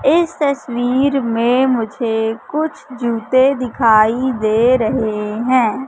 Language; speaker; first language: Hindi; native; Hindi